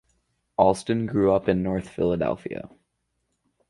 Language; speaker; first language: English; native; English